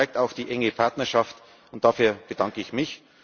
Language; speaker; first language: German; native; German